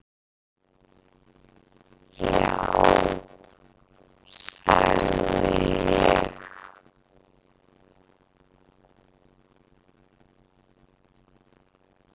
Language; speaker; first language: Icelandic; native; Icelandic